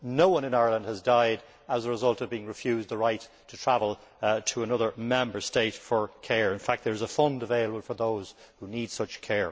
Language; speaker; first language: English; native; English